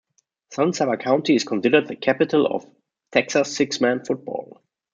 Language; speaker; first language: English; non-native, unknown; German